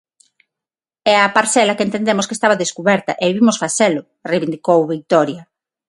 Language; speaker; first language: Galician; non-native, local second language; Spanish